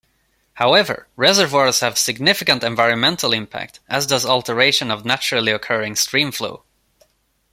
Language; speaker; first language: English; non-native, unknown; Swedish